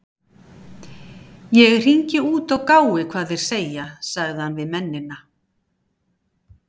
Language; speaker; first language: Icelandic; native; Icelandic